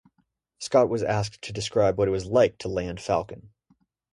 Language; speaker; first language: English; native; English